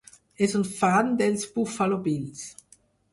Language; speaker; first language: Catalan; non-native, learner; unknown